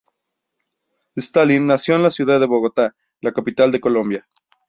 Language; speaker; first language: Spanish; native; Spanish